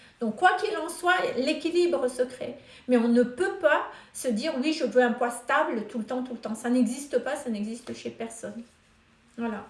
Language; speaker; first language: French; non-native, local second language; Malagasy